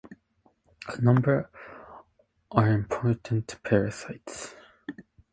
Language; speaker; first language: English; native; English